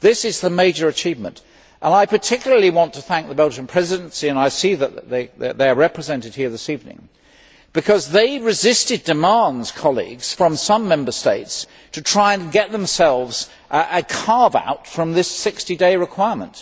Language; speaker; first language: English; native; English